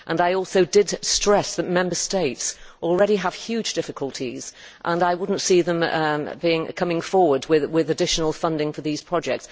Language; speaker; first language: English; native; English